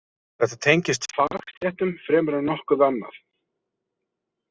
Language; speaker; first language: Icelandic; native; Icelandic